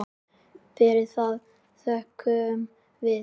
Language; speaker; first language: Icelandic; native; Icelandic